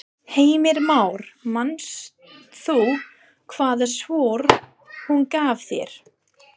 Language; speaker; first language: Icelandic; non-native, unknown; English